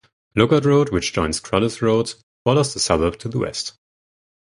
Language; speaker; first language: English; non-native, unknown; German